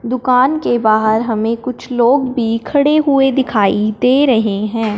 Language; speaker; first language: Hindi; non-native, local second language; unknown